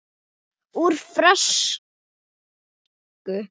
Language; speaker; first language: Icelandic; non-native, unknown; Thai